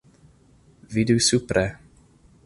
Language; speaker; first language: Esperanto; non-native, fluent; English